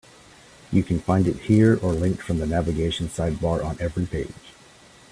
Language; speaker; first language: English; native; English